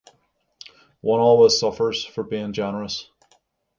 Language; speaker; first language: English; native; English